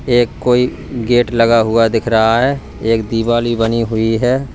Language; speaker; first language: Hindi; native; Hindi